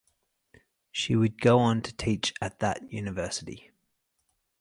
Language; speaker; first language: English; native; English